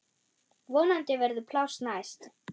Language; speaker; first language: Icelandic; non-native, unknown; German